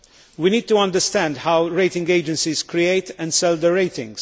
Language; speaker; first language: English; non-native, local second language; Maltese